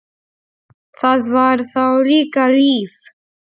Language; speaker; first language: Icelandic; non-native, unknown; Polish